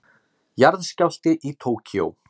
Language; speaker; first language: Icelandic; native; Icelandic